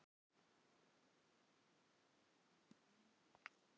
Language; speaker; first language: Icelandic; non-native, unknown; Filipino